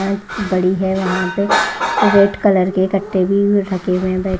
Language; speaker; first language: Hindi; native; Hindi